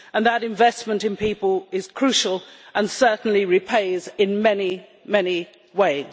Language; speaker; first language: English; native; English